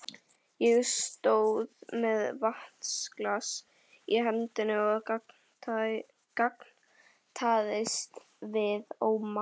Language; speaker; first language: Icelandic; native; Icelandic